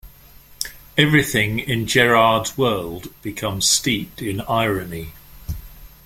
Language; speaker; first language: English; native; English